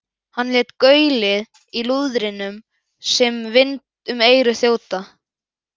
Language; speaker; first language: Icelandic; native; Icelandic